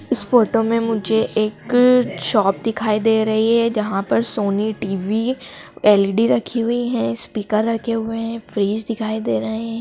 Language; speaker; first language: Hindi; native; Hindi